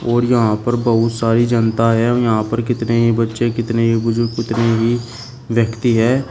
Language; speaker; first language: Hindi; native; Hindi